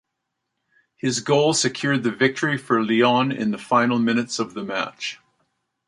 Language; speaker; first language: English; native; English